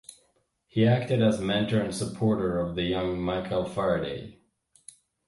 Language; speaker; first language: English; native; English